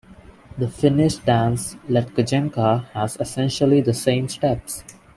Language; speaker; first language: English; non-native, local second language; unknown